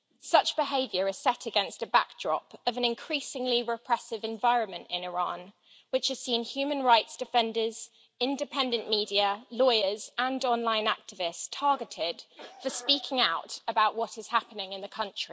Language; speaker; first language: English; native; English